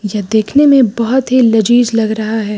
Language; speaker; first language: Hindi; native; Hindi